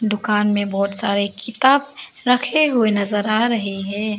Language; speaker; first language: Hindi; non-native, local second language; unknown